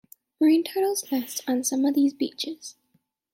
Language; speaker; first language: English; native; English